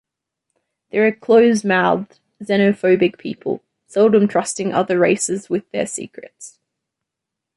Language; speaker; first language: English; native; English